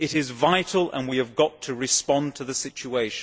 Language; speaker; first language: English; native; English